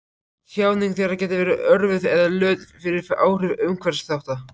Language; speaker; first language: Icelandic; native; Icelandic